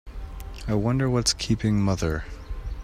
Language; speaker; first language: English; native; English